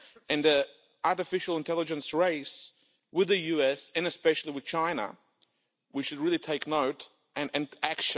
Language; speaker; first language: English; non-native, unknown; Lithuanian